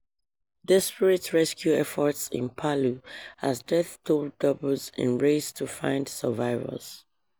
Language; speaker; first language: English; non-native, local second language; Yoruba